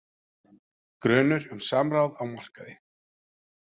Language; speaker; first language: Icelandic; native; Icelandic